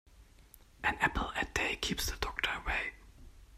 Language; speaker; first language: English; non-native, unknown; German